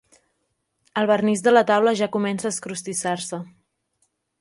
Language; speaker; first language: Catalan; native; Catalan